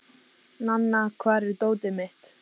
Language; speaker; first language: Icelandic; native; Icelandic